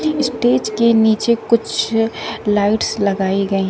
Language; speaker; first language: Hindi; native; Hindi